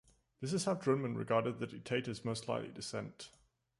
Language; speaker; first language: English; native; English